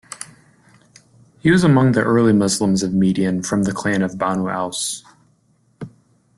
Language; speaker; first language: English; native; English